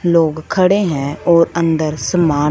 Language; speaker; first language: Hindi; non-native, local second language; Punjabi